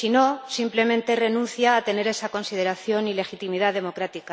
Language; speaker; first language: Spanish; native; Spanish